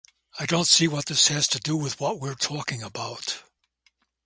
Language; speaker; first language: English; native; English